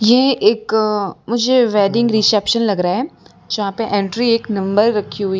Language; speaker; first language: Hindi; non-native, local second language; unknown